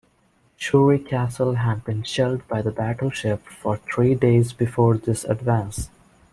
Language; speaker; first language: English; non-native, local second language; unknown